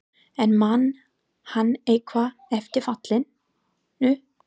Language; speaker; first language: Icelandic; non-native, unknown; English